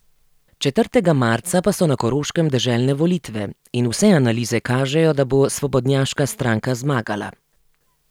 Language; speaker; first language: Slovenian; native; Slovenian